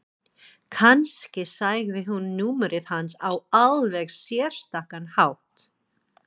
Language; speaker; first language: Icelandic; non-native, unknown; English